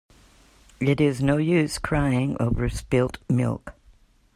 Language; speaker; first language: English; native; English